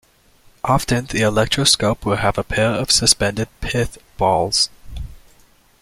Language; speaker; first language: English; native; English